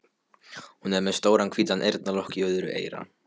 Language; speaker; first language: Icelandic; non-native, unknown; Polish